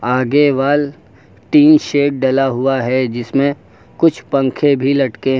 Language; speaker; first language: Hindi; native; Hindi